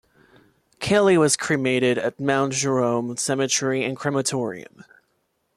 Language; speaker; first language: English; non-native, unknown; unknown